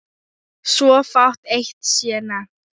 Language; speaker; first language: Icelandic; non-native, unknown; Thai